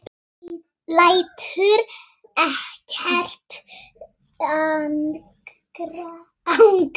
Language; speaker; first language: Icelandic; native; Icelandic